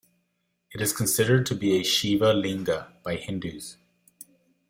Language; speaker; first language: English; non-native, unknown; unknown